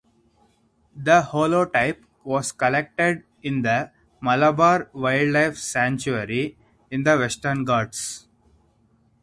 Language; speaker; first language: English; non-native, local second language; Hindi